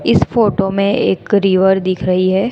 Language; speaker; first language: Hindi; non-native, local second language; Gujarati